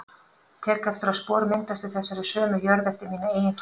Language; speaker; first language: Icelandic; native; Icelandic